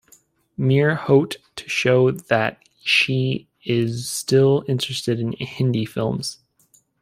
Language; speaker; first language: English; native; English